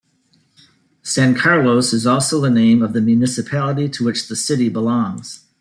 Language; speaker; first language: English; native; English